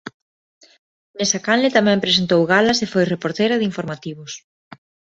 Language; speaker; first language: Galician; non-native, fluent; Spanish